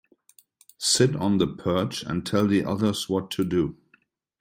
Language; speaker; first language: English; non-native, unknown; German